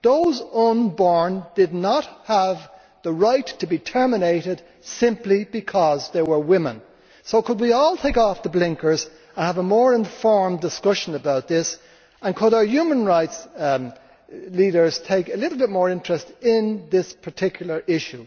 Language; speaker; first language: English; native; English